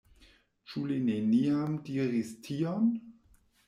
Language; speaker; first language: Esperanto; non-native, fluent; German